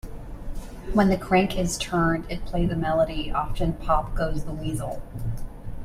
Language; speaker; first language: English; native; English